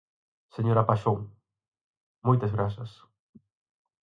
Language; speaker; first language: Galician; native; Galician